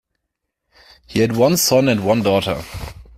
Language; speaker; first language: English; non-native, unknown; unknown